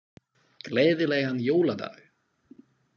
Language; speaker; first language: Icelandic; non-native, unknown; Slovak